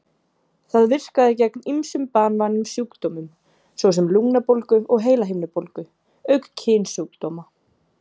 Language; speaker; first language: Icelandic; native; Icelandic